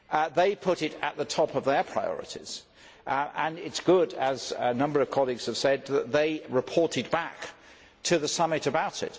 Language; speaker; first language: English; native; English